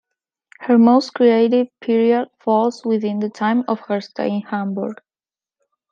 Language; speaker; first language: English; non-native, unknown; Spanish